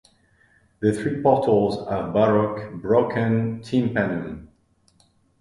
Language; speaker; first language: English; non-native, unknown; French